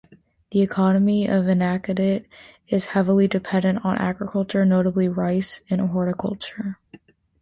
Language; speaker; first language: English; native; English